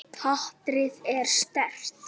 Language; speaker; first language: Icelandic; native; Icelandic